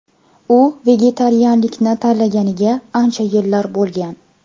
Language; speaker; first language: Uzbek; native; Uzbek